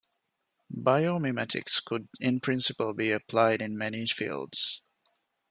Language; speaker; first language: English; non-native, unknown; Divehi